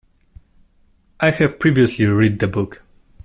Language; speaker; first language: English; non-native, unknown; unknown